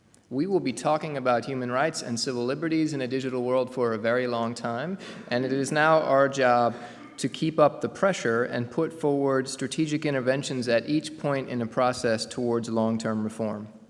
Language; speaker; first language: English; native; English